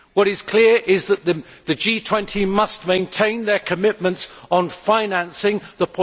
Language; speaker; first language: English; native; English